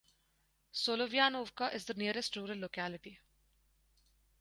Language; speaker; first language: English; non-native, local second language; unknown